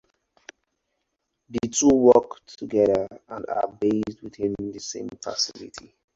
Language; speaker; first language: English; non-native, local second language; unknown